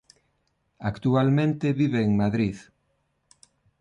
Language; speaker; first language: Galician; non-native, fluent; Spanish